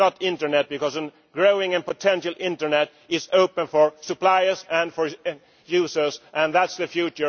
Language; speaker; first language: English; non-native, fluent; Swedish